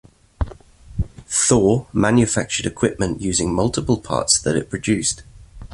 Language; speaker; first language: English; native; English